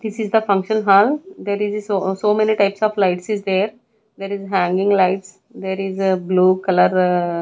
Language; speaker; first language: English; non-native, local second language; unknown